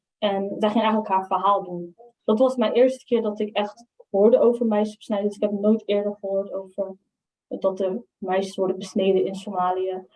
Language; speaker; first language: Dutch; early bilingual, other home language; Somali